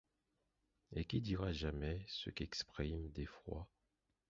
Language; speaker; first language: French; non-native, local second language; Haitian Creole